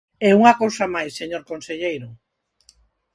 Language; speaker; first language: Galician; non-native, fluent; Spanish